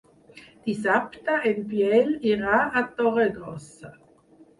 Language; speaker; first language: Catalan; non-native, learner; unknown